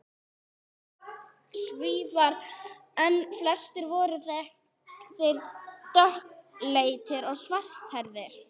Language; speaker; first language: Icelandic; non-native, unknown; English